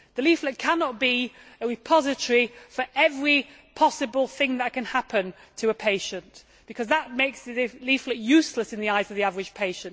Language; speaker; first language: English; native; English